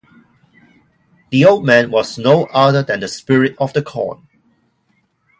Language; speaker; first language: English; non-native, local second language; Cantonese